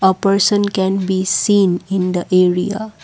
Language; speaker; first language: English; non-native, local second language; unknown